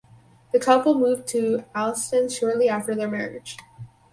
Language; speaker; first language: English; native; English